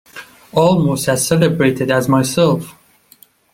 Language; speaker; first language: English; non-native, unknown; Persian